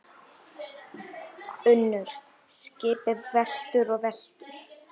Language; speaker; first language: Icelandic; native; Icelandic